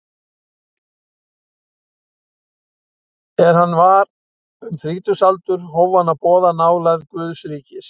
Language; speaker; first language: Icelandic; native; Icelandic